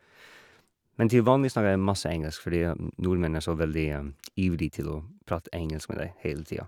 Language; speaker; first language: Norwegian; non-native, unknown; English